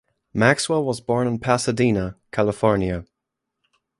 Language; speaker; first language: English; non-native, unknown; German